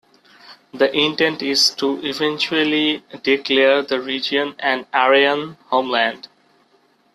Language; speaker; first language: English; non-native, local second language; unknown